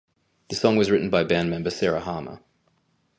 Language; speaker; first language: English; native; English